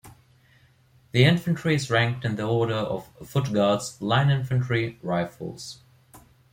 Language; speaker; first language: English; non-native, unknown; German